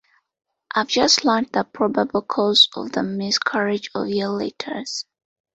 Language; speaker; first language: English; non-native, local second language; Ganda